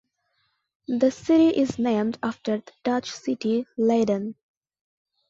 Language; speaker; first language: English; non-native, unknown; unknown